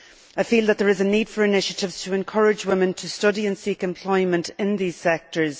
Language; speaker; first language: English; native; English